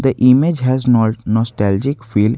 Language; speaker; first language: English; non-native, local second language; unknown